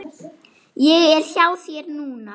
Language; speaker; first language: Icelandic; non-native, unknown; German